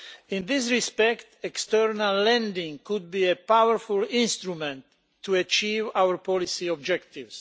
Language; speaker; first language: English; non-native, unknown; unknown